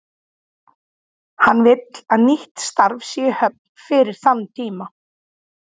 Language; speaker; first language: Icelandic; native; Icelandic